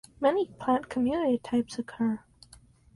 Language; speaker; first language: English; native; English